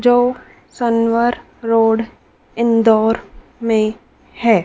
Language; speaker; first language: Hindi; native; Hindi